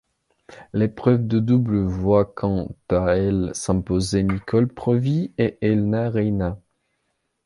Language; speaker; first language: French; non-native, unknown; Belarusian